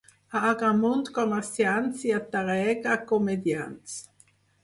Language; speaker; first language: Catalan; non-native, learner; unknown